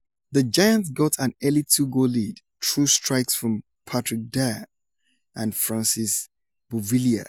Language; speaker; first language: English; non-native, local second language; Yoruba